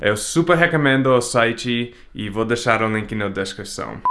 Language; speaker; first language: Portuguese; non-native, fluent; English